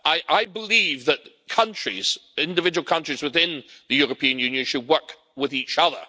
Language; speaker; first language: English; native; English